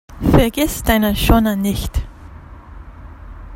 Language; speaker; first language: German; non-native, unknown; English